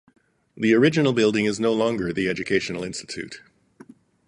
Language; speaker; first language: English; native; English